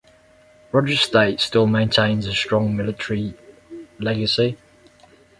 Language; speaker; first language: English; native; English